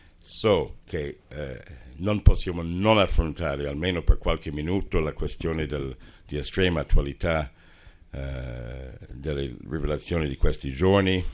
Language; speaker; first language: Italian; non-native, fluent; English